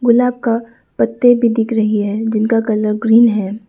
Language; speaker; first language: Hindi; non-native, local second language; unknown